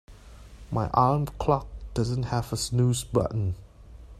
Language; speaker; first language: English; non-native, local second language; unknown